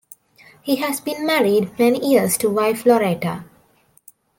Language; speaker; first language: English; non-native, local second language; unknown